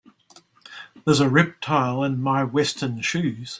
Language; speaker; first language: English; native; English